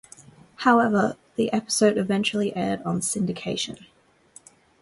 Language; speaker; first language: English; native; English